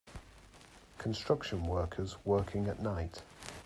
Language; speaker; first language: English; native; English